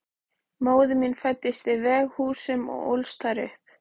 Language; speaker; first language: Icelandic; native; Icelandic